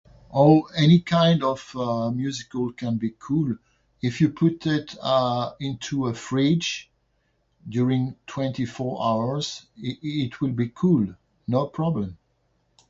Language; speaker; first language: English; non-native, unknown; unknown